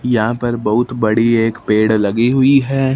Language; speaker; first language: Hindi; non-native, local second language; Punjabi